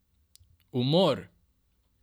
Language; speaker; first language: Slovenian; non-native, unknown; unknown